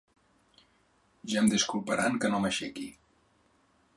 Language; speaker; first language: Catalan; native; Catalan